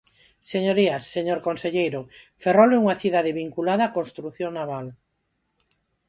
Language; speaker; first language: Galician; non-native, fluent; Spanish